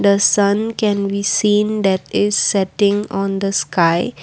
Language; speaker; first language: English; non-native, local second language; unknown